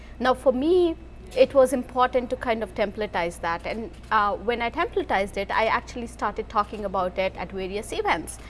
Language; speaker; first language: English; non-native, local second language; Hindi